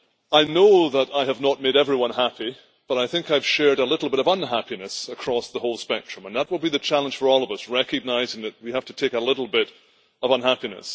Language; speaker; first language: English; native; English